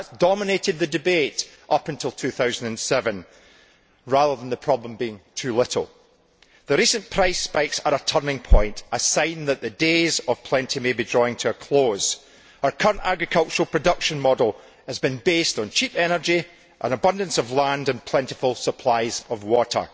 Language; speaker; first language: English; native; English